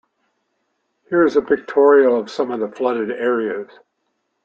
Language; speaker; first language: English; native; English